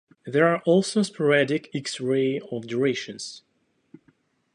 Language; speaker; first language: English; non-native, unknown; Russian